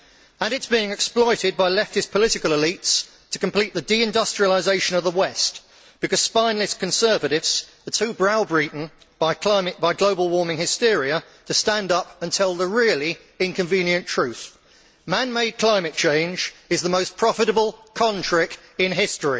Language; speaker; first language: English; native; English